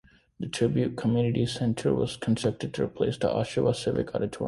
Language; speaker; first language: English; native; English